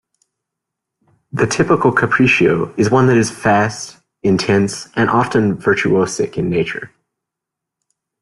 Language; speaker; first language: English; native; English